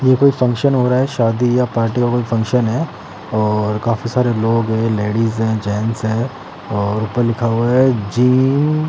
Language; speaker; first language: Hindi; native; Hindi